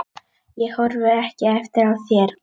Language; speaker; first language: Icelandic; non-native, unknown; Polish